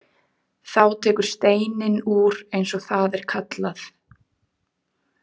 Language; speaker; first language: Icelandic; native; Icelandic